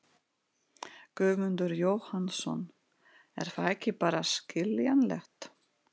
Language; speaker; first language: Icelandic; non-native, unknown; Russian